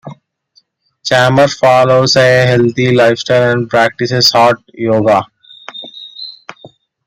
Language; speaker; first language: English; non-native, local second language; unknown